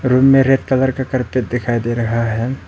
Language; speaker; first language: Hindi; non-native, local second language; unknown